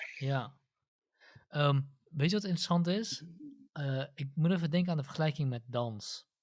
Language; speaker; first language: Dutch; early bilingual, other home language; Central Kurdish